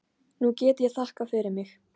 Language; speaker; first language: Icelandic; non-native, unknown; Polish